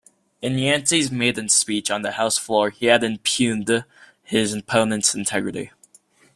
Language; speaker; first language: English; native; English